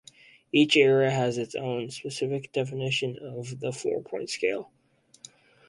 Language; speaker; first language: English; native; English